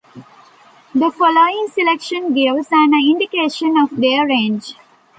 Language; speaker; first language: English; non-native, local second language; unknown